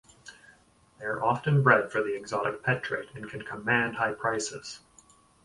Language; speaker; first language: English; native; English